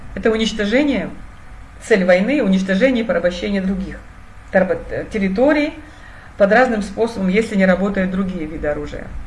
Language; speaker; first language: Russian; native; Russian